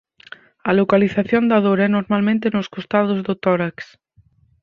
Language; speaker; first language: Galician; native; Galician